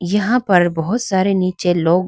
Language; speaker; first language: Hindi; non-native, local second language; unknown